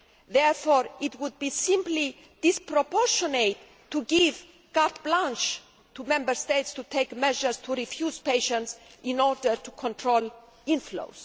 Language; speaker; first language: English; non-native, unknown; Greek